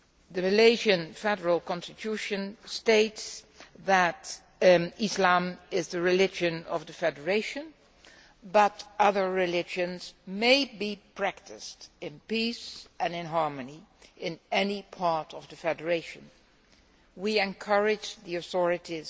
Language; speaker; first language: English; non-native, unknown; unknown